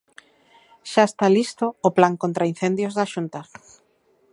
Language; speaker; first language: Galician; native; Galician